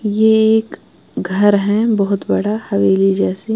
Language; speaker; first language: Hindi; non-native, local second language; Punjabi